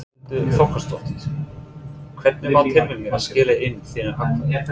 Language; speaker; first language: Icelandic; non-native, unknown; English